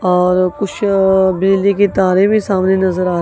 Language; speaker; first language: Hindi; non-native, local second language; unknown